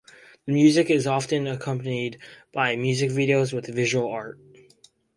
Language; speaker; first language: English; native; English